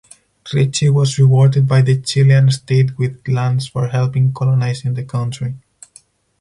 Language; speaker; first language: English; non-native, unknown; Spanish